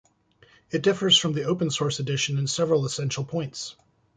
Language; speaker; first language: English; native; English